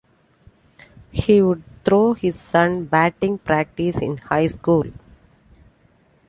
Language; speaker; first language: English; non-native, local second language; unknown